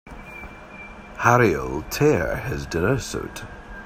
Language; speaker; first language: English; native; English